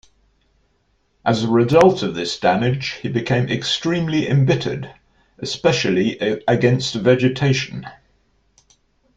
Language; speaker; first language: English; native; English